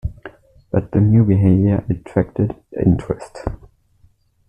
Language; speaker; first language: English; non-native, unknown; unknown